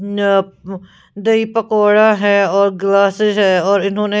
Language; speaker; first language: Hindi; non-native, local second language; Punjabi